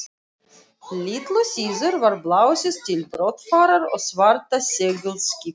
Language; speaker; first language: Icelandic; non-native, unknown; Russian